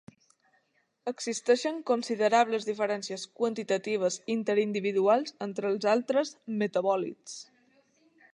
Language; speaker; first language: Catalan; native; Catalan